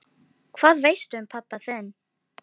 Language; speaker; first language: Icelandic; non-native, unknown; Filipino